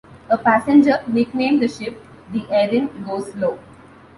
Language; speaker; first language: English; non-native, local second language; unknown